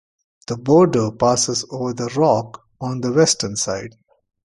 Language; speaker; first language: English; non-native, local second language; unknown